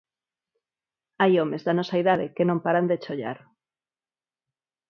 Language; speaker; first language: Galician; non-native, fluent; Spanish